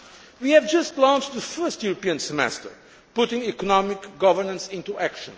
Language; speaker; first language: English; non-native, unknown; Portuguese